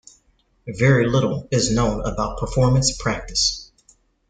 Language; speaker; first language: English; native; English